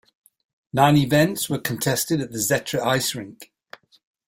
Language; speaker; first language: English; native; English